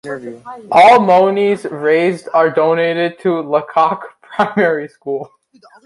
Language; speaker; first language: English; native; English